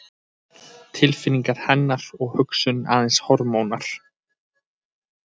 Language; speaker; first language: Icelandic; native; Icelandic